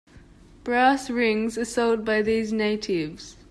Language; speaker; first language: English; native; English